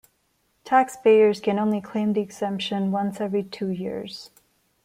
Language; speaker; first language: English; non-native, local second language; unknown